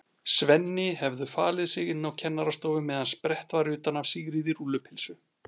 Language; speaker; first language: Icelandic; native; Icelandic